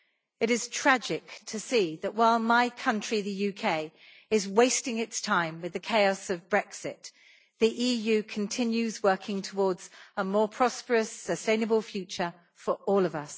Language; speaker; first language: English; native; English